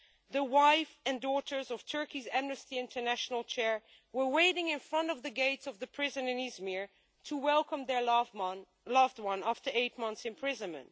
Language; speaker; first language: English; non-native, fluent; Dutch